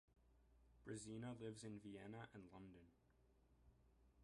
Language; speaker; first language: English; native; English